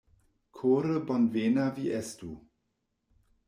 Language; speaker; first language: Esperanto; non-native, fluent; German